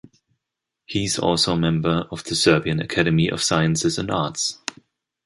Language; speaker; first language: English; non-native, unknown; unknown